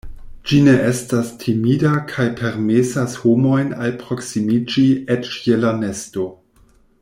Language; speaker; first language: Esperanto; non-native, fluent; German